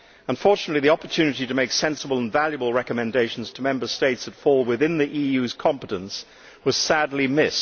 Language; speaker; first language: English; native; English